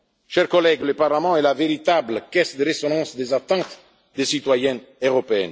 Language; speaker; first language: French; non-native, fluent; Italian